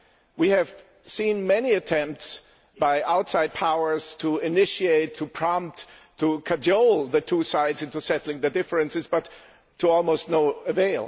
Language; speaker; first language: English; non-native, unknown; German